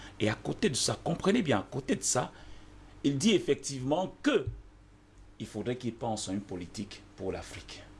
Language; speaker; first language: French; non-native, local second language; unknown